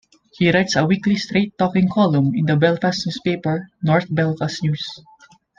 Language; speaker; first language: English; non-native, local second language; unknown